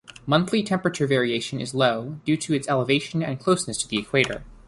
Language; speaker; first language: English; native; English